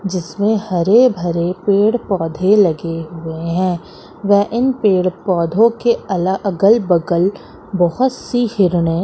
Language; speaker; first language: Hindi; native; Hindi